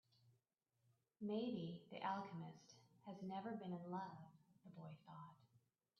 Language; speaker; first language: English; native; English